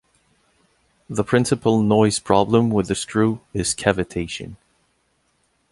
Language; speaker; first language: English; non-native, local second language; French